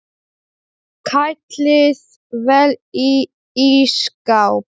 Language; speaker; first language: Icelandic; non-native, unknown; Polish